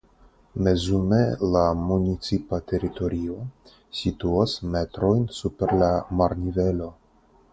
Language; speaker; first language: Esperanto; non-native, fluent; Russian